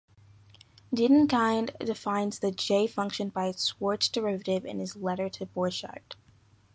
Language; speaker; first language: English; native; English